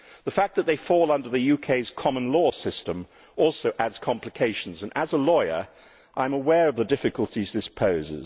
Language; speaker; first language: English; native; English